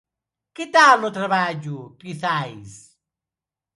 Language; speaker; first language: Galician; non-native, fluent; Spanish